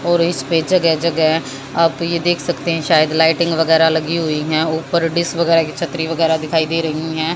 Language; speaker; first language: Hindi; native; Hindi